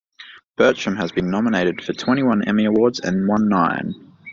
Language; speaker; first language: English; native; English